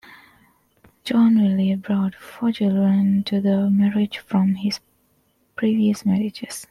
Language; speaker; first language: English; non-native, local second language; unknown